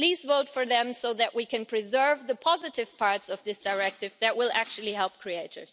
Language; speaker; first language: English; non-native, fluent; German